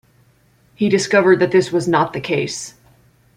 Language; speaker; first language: English; native; English